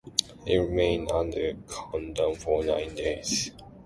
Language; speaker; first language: English; non-native, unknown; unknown